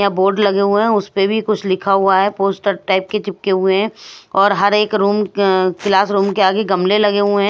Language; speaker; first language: Hindi; non-native, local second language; Punjabi